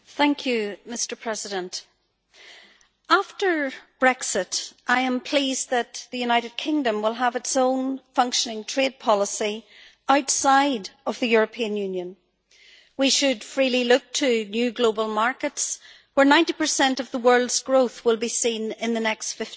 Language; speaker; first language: English; native; English